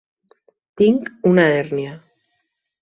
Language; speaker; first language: Catalan; native; Catalan